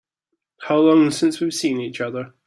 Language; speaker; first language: English; native; English